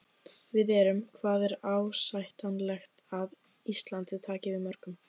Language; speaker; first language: Icelandic; native; Icelandic